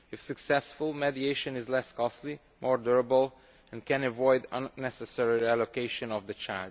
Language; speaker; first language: English; non-native, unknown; Romanian